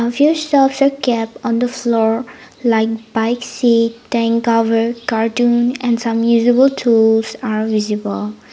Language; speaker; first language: English; non-native, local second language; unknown